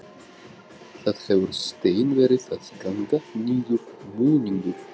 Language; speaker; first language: Icelandic; non-native, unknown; Russian